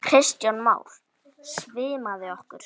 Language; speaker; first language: Icelandic; native; Icelandic